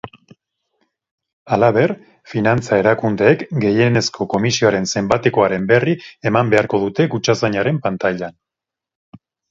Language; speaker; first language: Basque; native; Basque